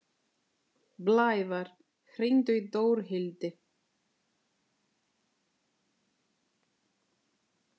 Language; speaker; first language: Icelandic; non-native, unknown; Italian